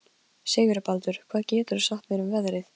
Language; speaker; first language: Icelandic; non-native, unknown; Polish